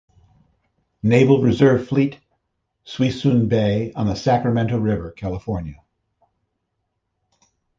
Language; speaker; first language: English; native; English